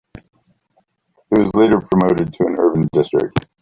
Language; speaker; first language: English; native; English